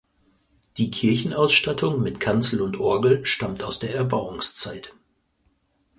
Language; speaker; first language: German; native; German